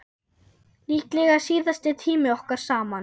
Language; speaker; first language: Icelandic; non-native, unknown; German